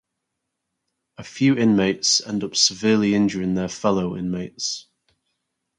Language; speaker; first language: English; native; English